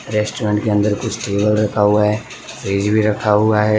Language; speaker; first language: Hindi; non-native, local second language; Gujarati